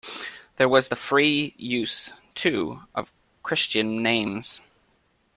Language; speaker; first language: English; native; English